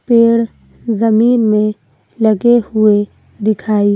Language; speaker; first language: Hindi; native; Hindi